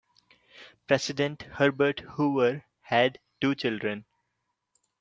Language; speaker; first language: English; non-native, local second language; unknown